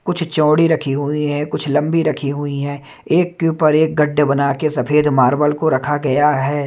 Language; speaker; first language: Hindi; non-native, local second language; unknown